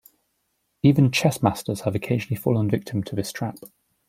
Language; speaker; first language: English; native; English